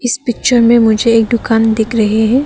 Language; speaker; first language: Hindi; non-native, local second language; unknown